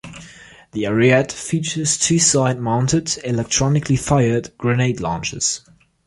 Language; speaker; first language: English; non-native, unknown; German